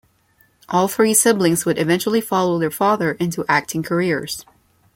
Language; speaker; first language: English; non-native, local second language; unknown